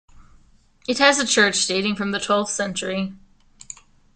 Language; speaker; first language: English; native; English